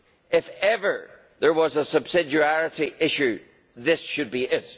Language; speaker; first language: English; native; English